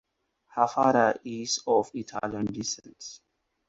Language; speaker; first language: English; non-native, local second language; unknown